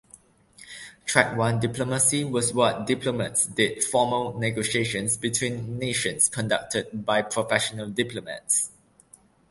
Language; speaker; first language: English; non-native, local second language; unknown